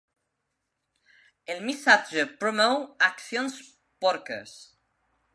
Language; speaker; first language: Catalan; non-native, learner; Spanish